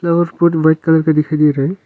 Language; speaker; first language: Hindi; non-native, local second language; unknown